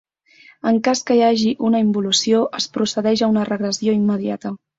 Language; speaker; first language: Catalan; native; Catalan